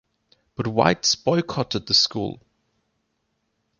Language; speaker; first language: English; non-native, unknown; German